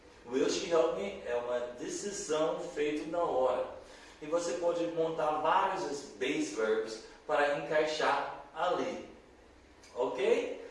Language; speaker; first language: Portuguese; non-native, learner; English